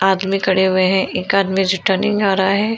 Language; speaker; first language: Hindi; native; Hindi